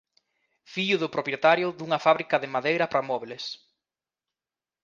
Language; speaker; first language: Galician; native; Galician